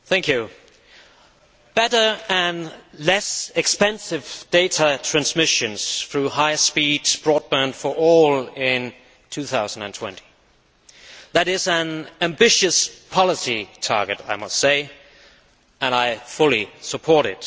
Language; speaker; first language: English; non-native, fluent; Danish